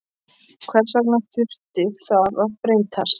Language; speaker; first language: Icelandic; non-native, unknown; Polish